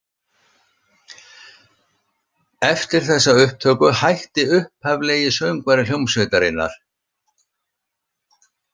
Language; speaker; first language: Icelandic; native; Icelandic